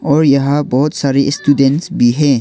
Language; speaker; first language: Hindi; non-native, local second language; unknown